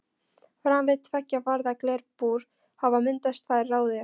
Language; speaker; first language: Icelandic; non-native, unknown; Polish